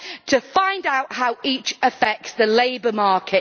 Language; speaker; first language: English; native; English